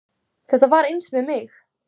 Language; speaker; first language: Icelandic; native; Icelandic